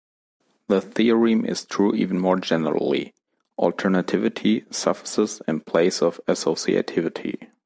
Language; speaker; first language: English; non-native, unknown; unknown